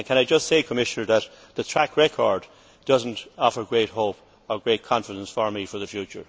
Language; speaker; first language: English; native; English